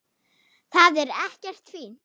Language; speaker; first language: Icelandic; non-native, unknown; German